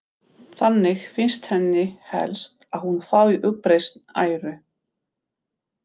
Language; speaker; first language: Icelandic; non-native, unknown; Polish